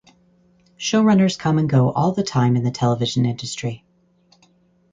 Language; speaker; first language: English; native; English